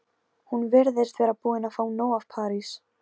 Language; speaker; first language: Icelandic; non-native, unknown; Polish